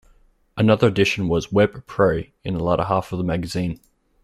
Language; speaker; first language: English; native; English